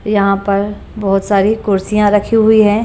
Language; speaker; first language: Hindi; non-native, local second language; Punjabi